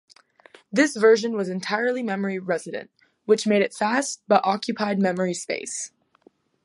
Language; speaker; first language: English; native; English